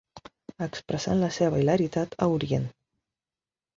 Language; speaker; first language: Catalan; non-native, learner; Spanish